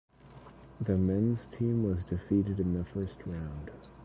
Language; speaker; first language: English; native; English